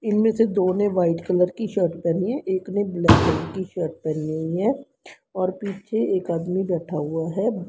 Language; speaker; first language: Hindi; native; Hindi